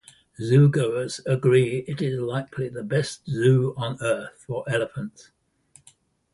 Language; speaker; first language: English; native; English